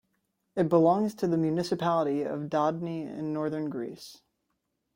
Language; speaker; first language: English; native; English